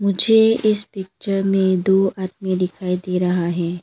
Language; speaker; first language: Hindi; non-native, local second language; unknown